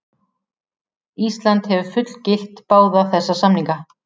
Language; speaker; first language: Icelandic; native; Icelandic